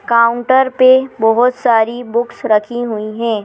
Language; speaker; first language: Hindi; native; Hindi